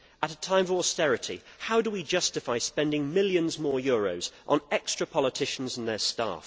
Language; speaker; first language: English; native; English